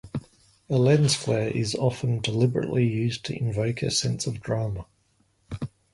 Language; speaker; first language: English; native; English